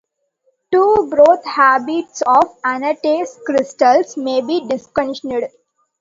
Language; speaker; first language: English; non-native, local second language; Tamil